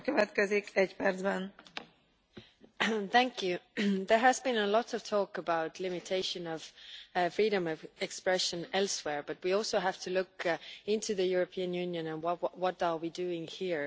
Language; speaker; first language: English; non-native, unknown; Estonian